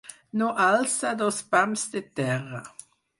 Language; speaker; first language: Catalan; non-native, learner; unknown